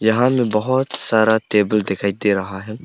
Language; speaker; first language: Hindi; non-native, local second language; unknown